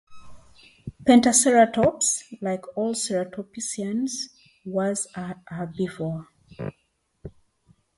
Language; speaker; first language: English; native; English